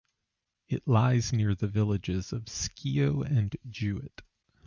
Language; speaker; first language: English; native; English